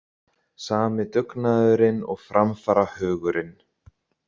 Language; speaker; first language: Icelandic; native; Icelandic